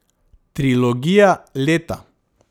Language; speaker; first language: Slovenian; non-native, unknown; Macedonian